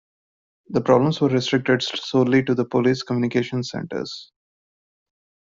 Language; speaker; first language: English; non-native, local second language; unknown